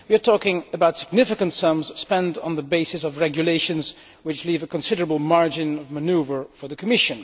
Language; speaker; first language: English; non-native, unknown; Dutch